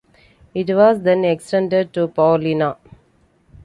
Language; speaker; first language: English; non-native, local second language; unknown